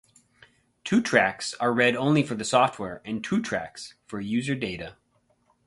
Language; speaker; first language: English; native; English